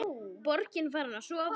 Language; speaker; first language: Icelandic; native; Icelandic